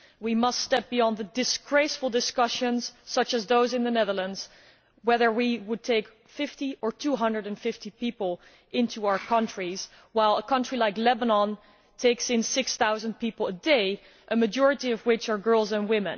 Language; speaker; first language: English; non-native, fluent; Dutch